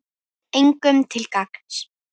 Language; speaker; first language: Icelandic; native; Icelandic